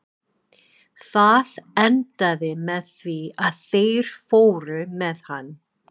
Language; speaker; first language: Icelandic; non-native, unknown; English